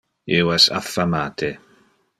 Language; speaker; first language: Interlingua; non-native, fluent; Dutch